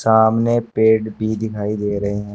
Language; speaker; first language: Hindi; native; Hindi